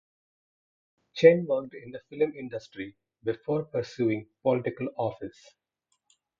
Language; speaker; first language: English; non-native, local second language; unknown